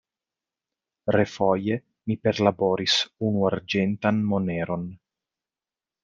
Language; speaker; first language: Esperanto; non-native, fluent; Italian